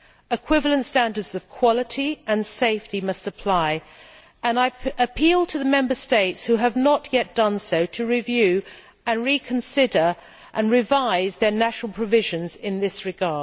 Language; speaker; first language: English; native; English